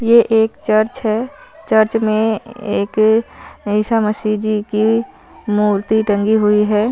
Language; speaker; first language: Hindi; non-native, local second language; Punjabi